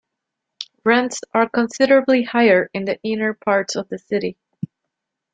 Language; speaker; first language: English; non-native, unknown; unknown